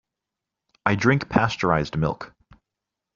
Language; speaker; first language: English; native; English